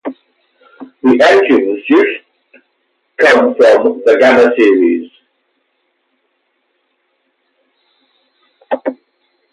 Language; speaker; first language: English; native; English